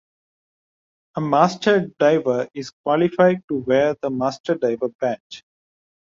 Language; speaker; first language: English; non-native, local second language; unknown